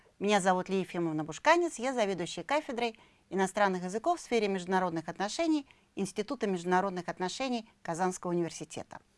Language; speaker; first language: Russian; native; Russian